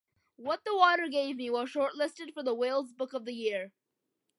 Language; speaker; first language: English; early bilingual, other home language; Malayalam